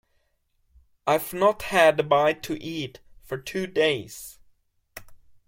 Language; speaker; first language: English; non-native, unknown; German